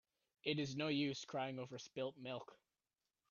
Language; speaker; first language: English; native; English